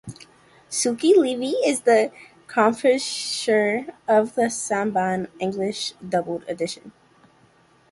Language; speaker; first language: English; native; English